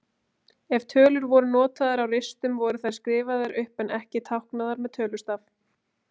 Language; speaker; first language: Icelandic; native; Icelandic